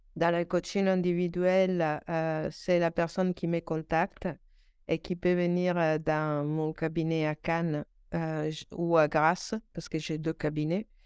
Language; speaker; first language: French; non-native, fluent; Italian